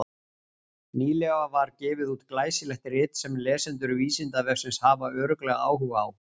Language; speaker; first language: Icelandic; native; Icelandic